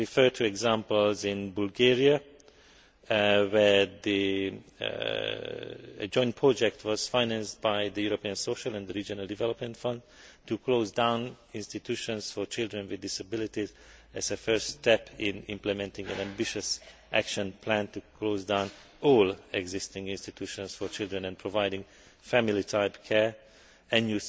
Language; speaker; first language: English; non-native, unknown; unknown